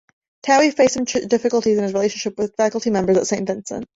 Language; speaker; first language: English; native; English